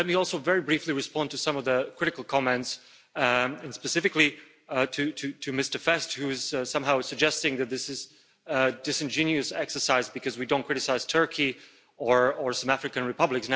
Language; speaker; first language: English; non-native, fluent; Slovak